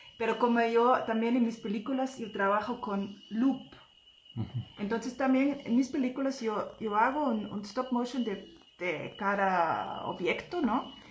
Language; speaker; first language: Spanish; non-native, fluent; German